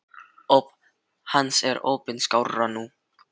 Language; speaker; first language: Icelandic; non-native, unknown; Filipino